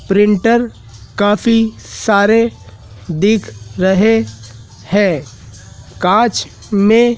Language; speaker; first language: Hindi; native; Hindi